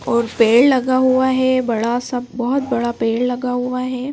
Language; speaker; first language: Hindi; native; Hindi